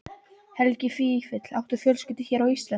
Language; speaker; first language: Icelandic; non-native, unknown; Polish